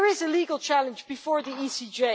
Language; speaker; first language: English; non-native, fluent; Dutch